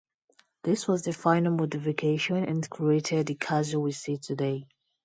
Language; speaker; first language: English; non-native, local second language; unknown